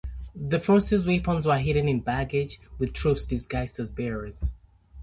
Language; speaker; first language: English; native; English